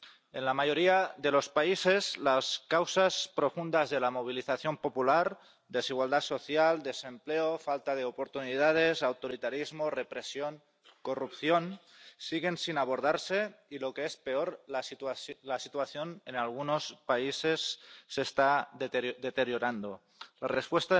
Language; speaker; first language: Spanish; non-native, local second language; Catalan